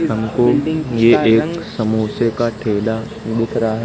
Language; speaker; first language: Hindi; native; Hindi